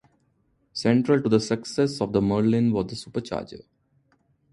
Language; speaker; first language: English; non-native, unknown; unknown